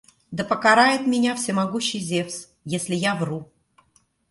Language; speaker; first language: Russian; native; Russian